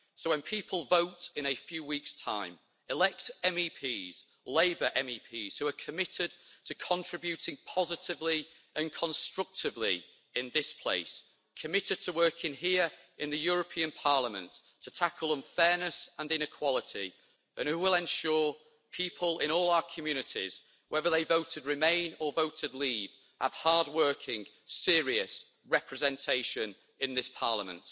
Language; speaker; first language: English; native; English